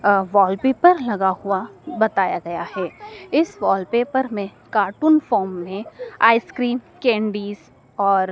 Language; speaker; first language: Hindi; native; Hindi